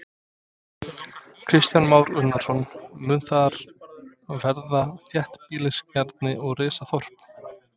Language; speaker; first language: Icelandic; non-native, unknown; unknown